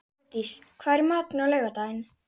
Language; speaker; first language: Icelandic; native; Icelandic